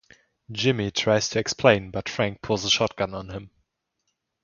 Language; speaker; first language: English; non-native, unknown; German